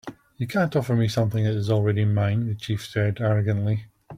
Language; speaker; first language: English; native; English